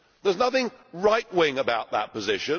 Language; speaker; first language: English; native; English